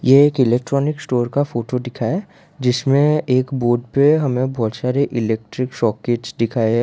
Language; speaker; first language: Hindi; non-native, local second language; Gujarati